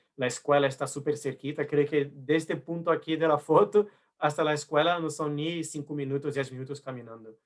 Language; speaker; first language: Spanish; non-native, related language; Portuguese